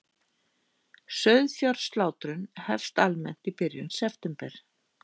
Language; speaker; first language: Icelandic; native; Icelandic